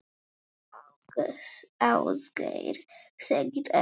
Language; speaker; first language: Icelandic; non-native, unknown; Polish